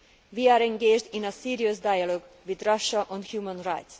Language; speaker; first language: English; non-native, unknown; Hungarian